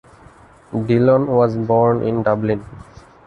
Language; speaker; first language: English; non-native, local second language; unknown